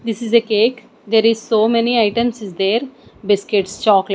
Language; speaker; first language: English; non-native, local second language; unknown